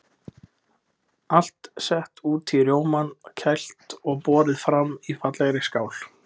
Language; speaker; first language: Icelandic; native; Icelandic